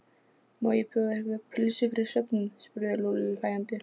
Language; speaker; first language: Icelandic; non-native, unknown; Polish